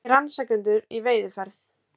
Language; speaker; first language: Icelandic; native; Icelandic